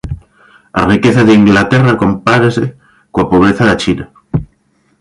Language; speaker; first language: Galician; native; Galician